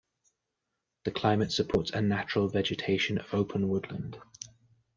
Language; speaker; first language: English; native; English